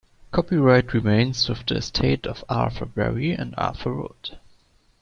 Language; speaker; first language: English; non-native, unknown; German